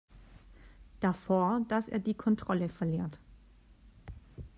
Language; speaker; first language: German; native; German